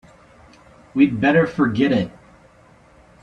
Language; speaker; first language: English; native; English